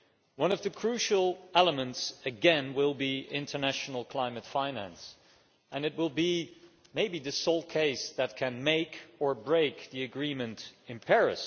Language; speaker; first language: English; non-native, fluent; Dutch